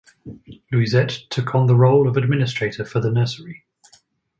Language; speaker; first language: English; native; English